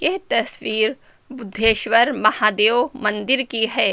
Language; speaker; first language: Hindi; native; Hindi